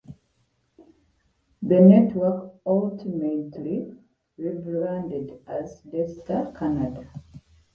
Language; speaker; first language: English; non-native, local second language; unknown